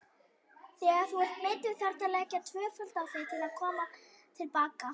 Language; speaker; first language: Icelandic; native; Icelandic